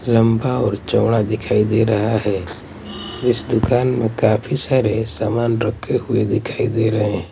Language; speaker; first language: Hindi; native; Hindi